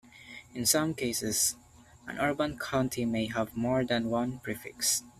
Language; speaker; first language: English; non-native, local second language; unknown